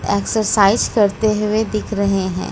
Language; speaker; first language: Hindi; native; Hindi